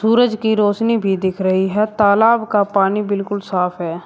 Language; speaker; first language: Hindi; native; Hindi